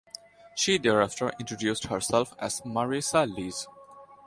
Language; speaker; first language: English; non-native, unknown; Bangla